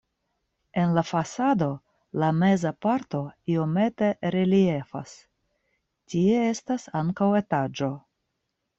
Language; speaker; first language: Esperanto; non-native, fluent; Russian